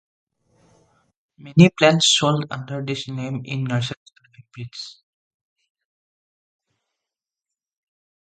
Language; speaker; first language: English; non-native, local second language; Assamese